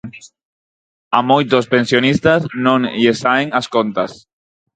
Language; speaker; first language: Galician; non-native, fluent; Spanish